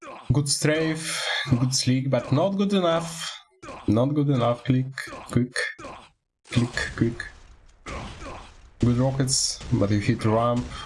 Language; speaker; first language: English; non-native, learner; Russian